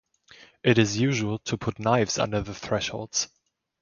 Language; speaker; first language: English; non-native, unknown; German